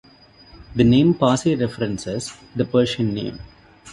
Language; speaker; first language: English; non-native, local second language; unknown